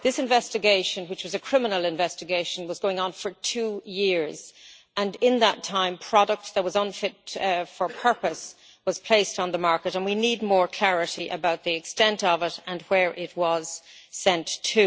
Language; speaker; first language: English; native; English